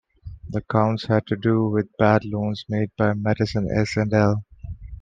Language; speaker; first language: English; non-native, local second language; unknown